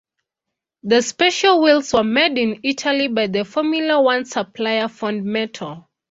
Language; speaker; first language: English; non-native, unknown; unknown